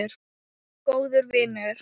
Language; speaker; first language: Icelandic; non-native, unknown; Thai